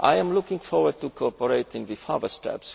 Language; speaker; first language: English; non-native, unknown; Polish